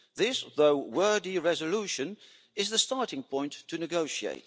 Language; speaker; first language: English; non-native, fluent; Dutch